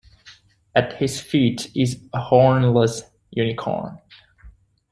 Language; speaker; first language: English; native; English